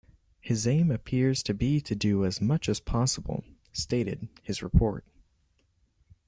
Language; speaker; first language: English; native; English